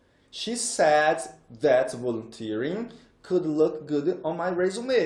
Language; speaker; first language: English; non-native, fluent; Portuguese